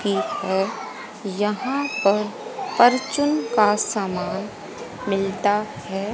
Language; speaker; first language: Hindi; native; Hindi